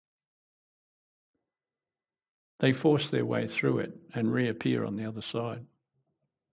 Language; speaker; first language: English; native; English